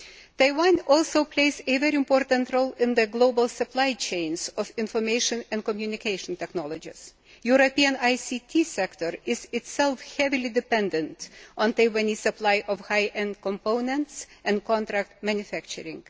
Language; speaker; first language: English; non-native, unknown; Lithuanian